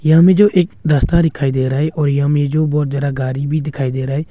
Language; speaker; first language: Hindi; non-native, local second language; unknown